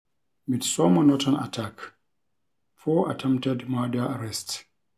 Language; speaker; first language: English; non-native, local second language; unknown